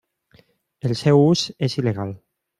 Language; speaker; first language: Catalan; non-native, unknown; Spanish